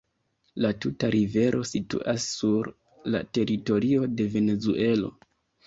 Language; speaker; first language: Esperanto; non-native, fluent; Kinyarwanda